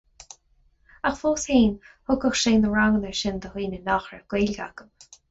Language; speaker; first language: Irish; non-native, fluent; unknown